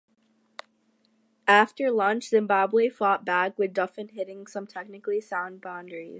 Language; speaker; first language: English; native; English